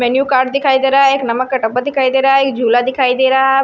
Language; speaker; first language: Hindi; non-native, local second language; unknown